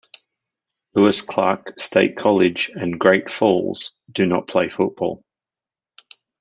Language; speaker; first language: English; native; English